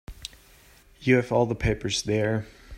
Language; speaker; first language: English; non-native, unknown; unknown